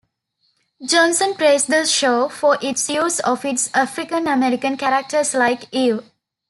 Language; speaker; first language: English; non-native, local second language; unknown